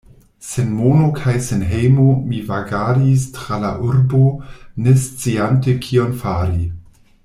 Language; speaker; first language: Esperanto; non-native, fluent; German